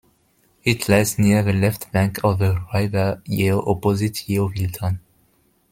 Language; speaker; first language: English; non-native, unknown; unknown